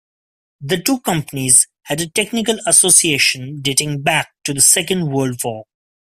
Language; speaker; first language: English; non-native, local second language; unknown